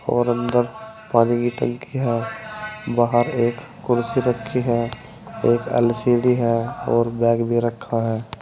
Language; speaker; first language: Hindi; native; Hindi